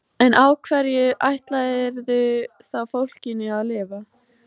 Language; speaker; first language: Icelandic; native; Icelandic